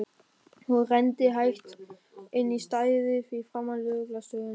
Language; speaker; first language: Icelandic; non-native, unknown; German